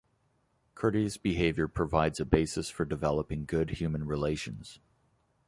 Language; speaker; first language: English; native; English